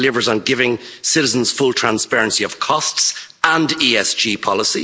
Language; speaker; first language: English; native; English